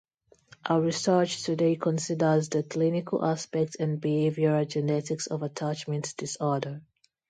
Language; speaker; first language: English; non-native, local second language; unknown